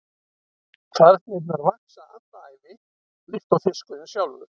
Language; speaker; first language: Icelandic; native; Icelandic